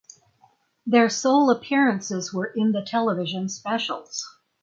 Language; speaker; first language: English; native; English